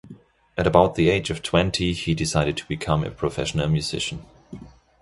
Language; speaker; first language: English; non-native, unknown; German